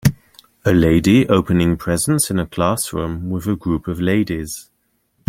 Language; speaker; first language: English; native; English